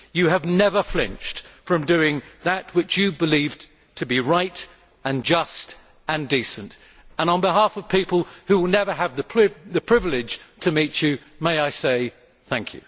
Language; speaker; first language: English; native; English